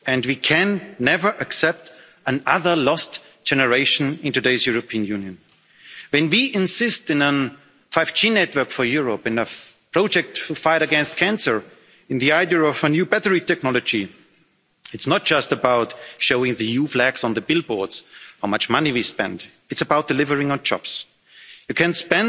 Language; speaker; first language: English; non-native, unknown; German